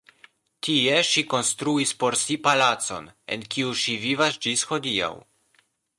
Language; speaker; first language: Esperanto; non-native, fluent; Polish